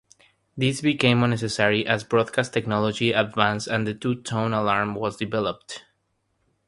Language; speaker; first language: English; non-native, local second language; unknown